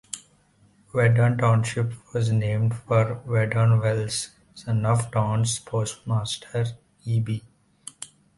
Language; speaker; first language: English; non-native, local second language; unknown